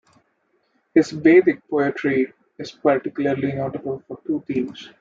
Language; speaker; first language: English; non-native, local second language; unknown